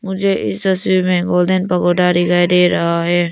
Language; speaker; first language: Hindi; non-native, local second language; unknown